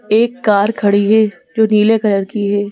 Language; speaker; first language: Hindi; native; Hindi